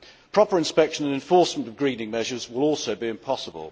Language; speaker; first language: English; native; English